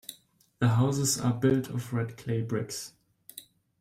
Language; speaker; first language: English; non-native, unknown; German